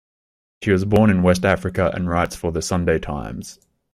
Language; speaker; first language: English; native; English